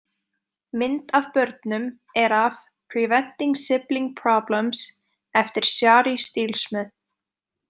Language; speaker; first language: Icelandic; native; Icelandic